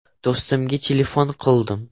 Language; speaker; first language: Uzbek; non-native, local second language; Russian